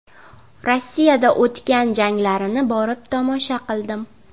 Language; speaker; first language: Uzbek; native; Uzbek